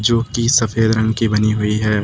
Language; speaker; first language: Hindi; native; Hindi